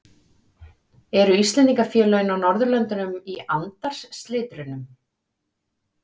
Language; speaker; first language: Icelandic; native; Icelandic